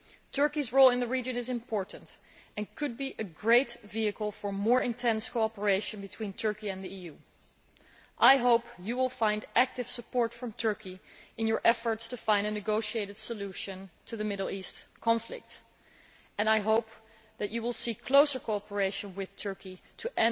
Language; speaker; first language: English; non-native, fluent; Dutch